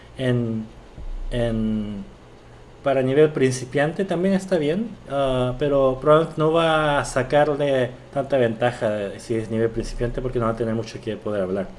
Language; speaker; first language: Spanish; early bilingual, other home language; Korean